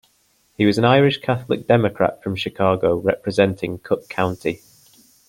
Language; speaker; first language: English; native; English